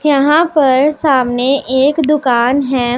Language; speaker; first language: Hindi; non-native, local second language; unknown